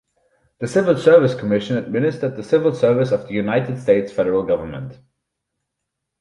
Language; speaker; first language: English; non-native, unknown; German